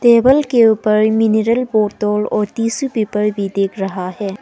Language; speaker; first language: Hindi; early bilingual, other home language; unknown